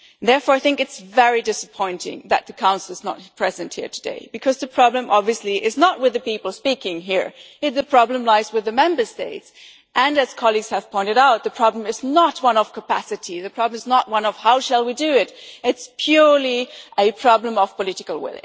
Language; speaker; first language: English; non-native, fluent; German